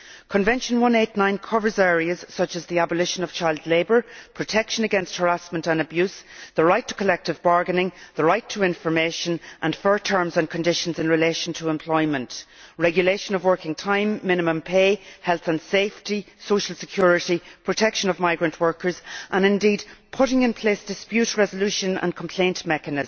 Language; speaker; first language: English; native; English